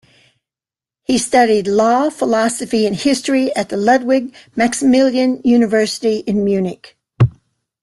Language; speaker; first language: English; native; English